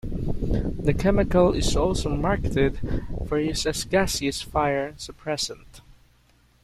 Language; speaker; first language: English; non-native, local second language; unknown